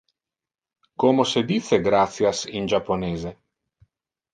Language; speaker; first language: Interlingua; non-native, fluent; Italian